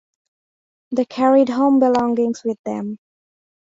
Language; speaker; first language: English; non-native, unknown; Bangla